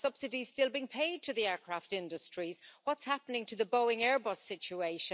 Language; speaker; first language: English; native; English